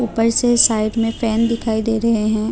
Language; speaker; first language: Hindi; non-native, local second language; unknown